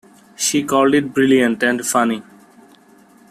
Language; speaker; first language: English; non-native, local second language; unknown